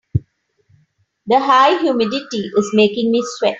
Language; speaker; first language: English; non-native, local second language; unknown